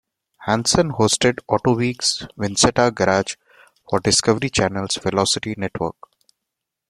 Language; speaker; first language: English; non-native, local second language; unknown